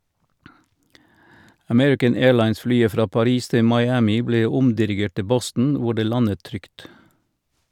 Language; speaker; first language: Norwegian; native; Norwegian